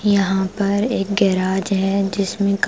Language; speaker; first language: Hindi; non-native, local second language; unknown